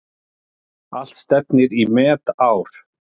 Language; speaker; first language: Icelandic; native; Icelandic